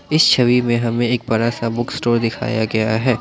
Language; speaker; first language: Hindi; non-native, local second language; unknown